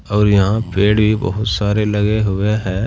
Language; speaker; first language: Hindi; native; Hindi